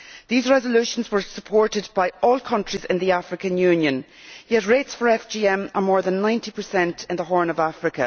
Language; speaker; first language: English; native; English